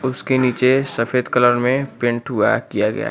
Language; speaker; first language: Hindi; native; Hindi